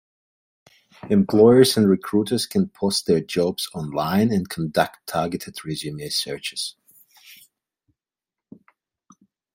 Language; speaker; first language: English; non-native, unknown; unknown